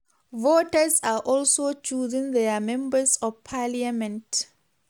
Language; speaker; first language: English; non-native, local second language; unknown